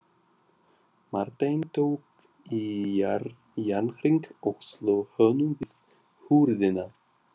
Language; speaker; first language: Icelandic; non-native, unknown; Russian